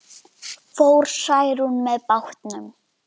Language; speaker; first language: Icelandic; native; Icelandic